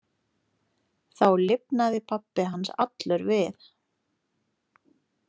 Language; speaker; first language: Icelandic; non-native, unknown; Lithuanian